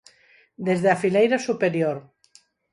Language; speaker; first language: Galician; non-native, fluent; Spanish